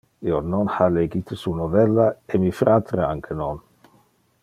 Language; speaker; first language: Interlingua; non-native, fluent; Dutch